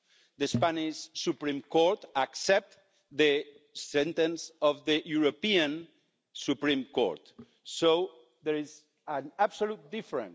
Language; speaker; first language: English; non-native, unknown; Spanish